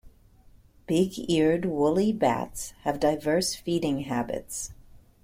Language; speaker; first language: English; native; English